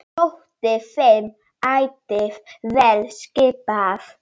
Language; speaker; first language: Icelandic; non-native, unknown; Polish